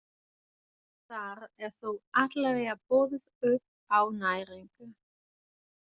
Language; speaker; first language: Icelandic; non-native, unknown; German